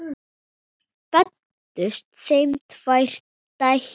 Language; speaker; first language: Icelandic; non-native, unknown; Thai